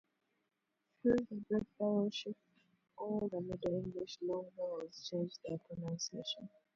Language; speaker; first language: English; native; English